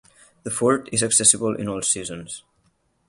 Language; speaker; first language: English; non-native, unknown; Catalan